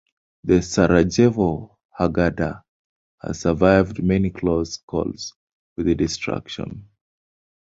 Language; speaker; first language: English; non-native, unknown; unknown